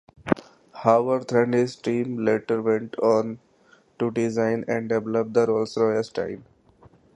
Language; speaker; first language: English; non-native, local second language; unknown